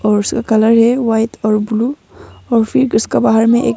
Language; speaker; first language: Hindi; non-native, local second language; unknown